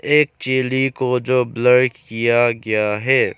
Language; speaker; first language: Hindi; non-native, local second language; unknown